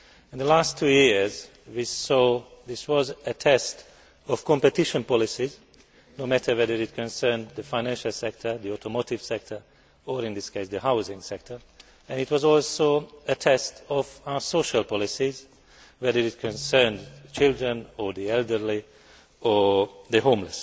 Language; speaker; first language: English; non-native, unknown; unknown